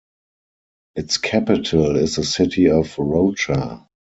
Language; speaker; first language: English; non-native, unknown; German